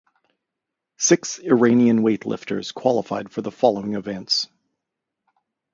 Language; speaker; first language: English; native; English